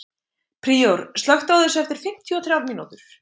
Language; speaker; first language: Icelandic; native; Icelandic